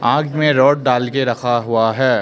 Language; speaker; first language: Hindi; non-native, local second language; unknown